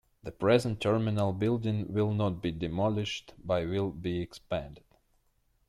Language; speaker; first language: English; non-native, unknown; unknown